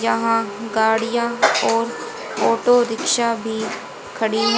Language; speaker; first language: Hindi; native; Hindi